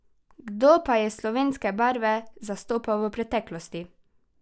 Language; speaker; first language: Slovenian; native; Slovenian